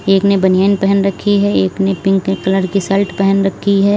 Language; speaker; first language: Hindi; native; Hindi